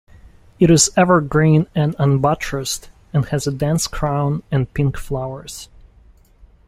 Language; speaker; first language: English; non-native, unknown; Russian